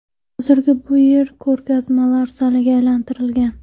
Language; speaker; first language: Uzbek; non-native, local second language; Kara-Kalpak